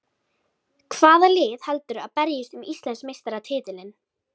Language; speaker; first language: Icelandic; native; Icelandic